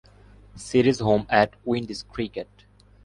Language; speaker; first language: English; non-native, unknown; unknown